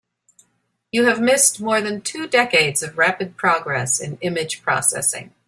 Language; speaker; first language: English; native; English